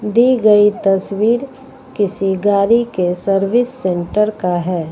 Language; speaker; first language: Hindi; native; Hindi